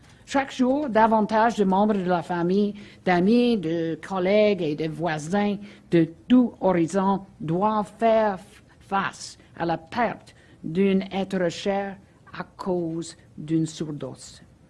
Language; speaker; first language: French; non-native, learner; English